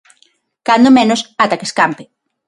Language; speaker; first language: Galician; non-native, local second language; Spanish